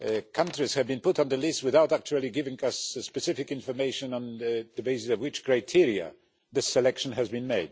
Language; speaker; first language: English; non-native, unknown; Polish